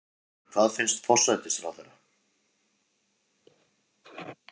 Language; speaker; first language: Icelandic; native; Icelandic